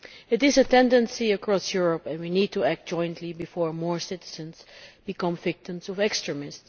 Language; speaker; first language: English; non-native, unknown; Dutch